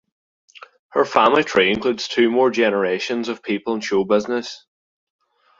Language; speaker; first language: English; native; English